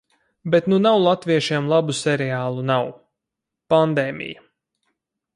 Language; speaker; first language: Latvian; native; Latvian